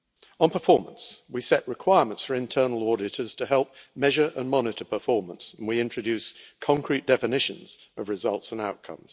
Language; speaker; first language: English; native; English